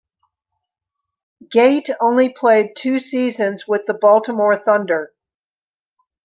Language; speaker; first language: English; native; English